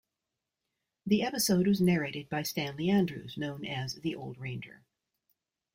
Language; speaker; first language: English; native; English